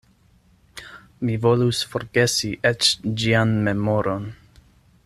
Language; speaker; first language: Esperanto; non-native, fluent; English